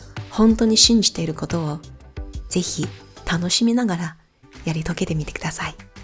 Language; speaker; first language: Japanese; non-native, fluent; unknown